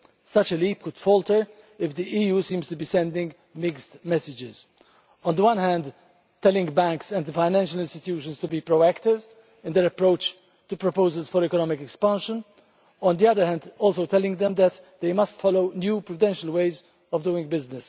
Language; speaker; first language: English; non-native, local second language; Maltese